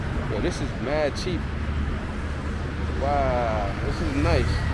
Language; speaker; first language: English; native; English